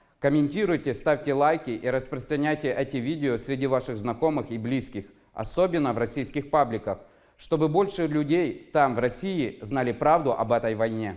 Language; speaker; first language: Russian; non-native, local second language; Ukrainian